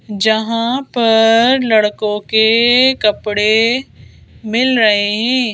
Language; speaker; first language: Hindi; native; Hindi